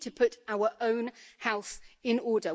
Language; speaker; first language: English; native; English